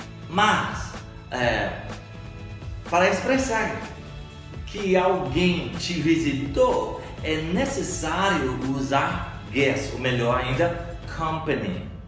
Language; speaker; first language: Portuguese; non-native, fluent; English